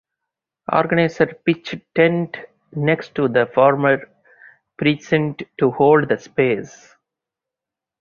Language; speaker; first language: English; non-native, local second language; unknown